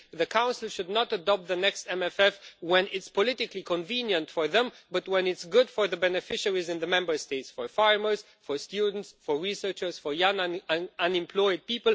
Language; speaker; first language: English; non-native, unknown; Romanian